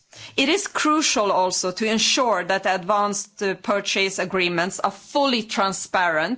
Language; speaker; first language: English; non-native, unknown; Swedish